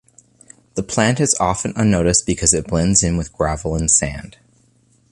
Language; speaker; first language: English; native; English